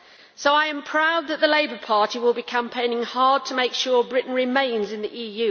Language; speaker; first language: English; native; English